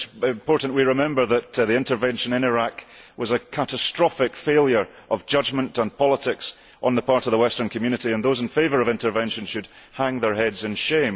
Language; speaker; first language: English; early bilingual, heritage; English